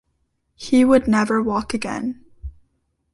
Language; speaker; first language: English; native; English